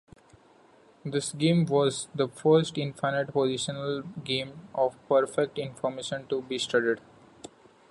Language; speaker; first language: English; non-native, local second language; Marathi